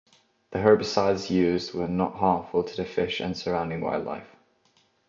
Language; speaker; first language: English; non-native, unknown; Estonian